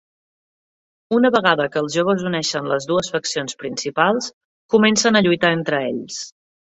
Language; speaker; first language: Catalan; native; Catalan